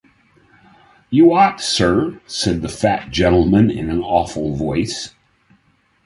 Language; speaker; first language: English; native; English